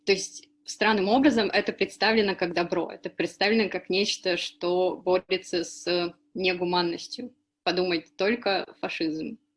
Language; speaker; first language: Russian; native; Russian